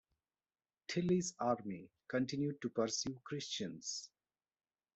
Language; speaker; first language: English; non-native, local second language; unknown